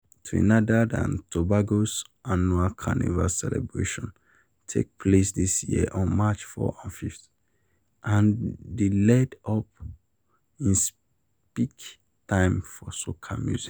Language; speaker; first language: English; non-native, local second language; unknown